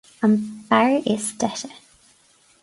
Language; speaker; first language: Irish; non-native, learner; English